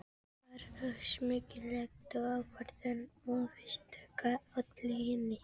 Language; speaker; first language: Icelandic; non-native, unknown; Filipino